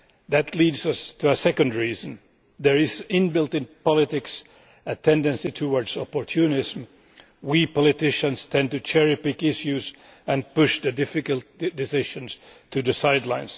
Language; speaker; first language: English; non-native, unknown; Finnish